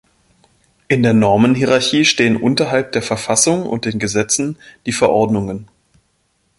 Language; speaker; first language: German; native; German